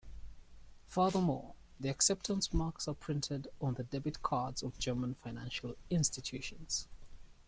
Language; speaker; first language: English; native; English